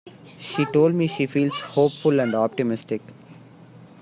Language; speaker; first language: English; non-native, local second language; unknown